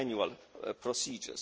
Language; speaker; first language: English; non-native, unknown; Polish